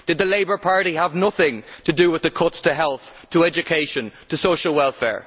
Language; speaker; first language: English; native; English